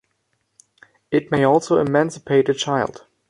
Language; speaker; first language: English; non-native, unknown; German